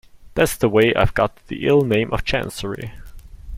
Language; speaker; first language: English; non-native, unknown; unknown